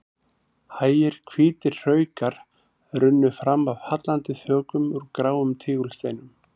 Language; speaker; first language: Icelandic; native; Icelandic